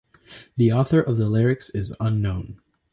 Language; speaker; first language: English; native; English